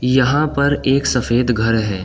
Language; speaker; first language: Hindi; native; Hindi